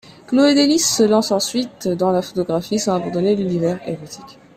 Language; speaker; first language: French; non-native, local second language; Arabic